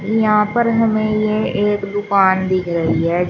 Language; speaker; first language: Hindi; native; Hindi